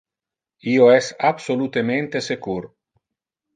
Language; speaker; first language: Interlingua; non-native, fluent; Italian